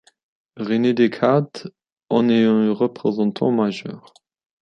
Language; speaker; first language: French; non-native, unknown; German